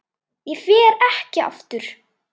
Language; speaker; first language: Icelandic; native; Icelandic